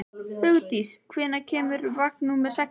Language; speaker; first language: Icelandic; native; Icelandic